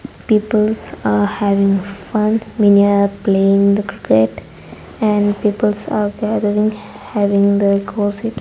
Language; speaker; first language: English; non-native, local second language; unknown